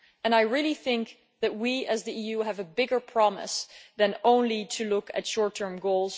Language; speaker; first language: English; non-native, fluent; Dutch